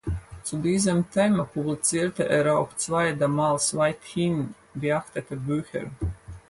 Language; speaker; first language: German; non-native, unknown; Latvian